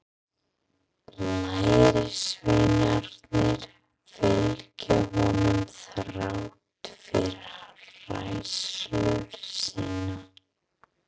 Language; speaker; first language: Icelandic; non-native, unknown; English